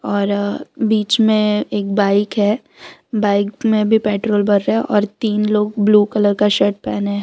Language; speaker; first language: Hindi; non-native, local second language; Gujarati